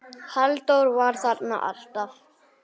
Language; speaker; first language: Icelandic; native; Icelandic